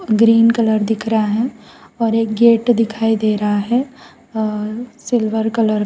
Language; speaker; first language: Hindi; non-native, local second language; Gujarati